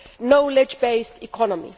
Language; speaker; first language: English; non-native, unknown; Greek